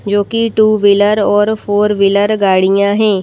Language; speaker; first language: Hindi; native; Hindi